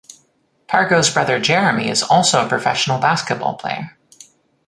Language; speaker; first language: English; native; English